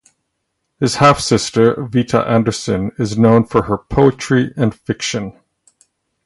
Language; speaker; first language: English; native; English